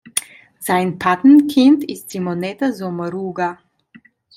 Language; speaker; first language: German; non-native, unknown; Italian